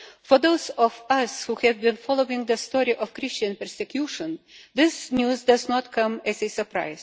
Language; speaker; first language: English; non-native, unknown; Lithuanian